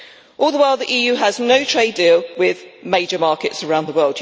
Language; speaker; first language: English; native; English